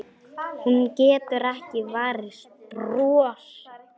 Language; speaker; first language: Icelandic; non-native, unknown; Polish